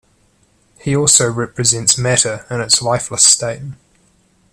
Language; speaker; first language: English; native; English